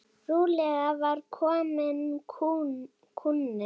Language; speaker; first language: Icelandic; non-native, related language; Danish